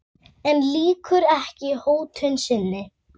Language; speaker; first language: Icelandic; native; Icelandic